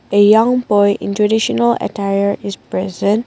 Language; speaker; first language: English; non-native, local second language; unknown